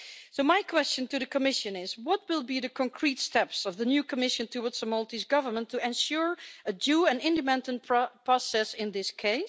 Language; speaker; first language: English; non-native, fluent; Dutch